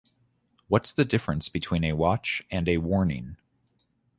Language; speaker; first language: English; native; English